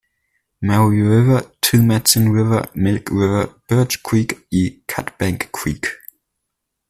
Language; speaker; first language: Spanish; native; Spanish